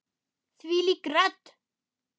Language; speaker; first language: Icelandic; non-native, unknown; German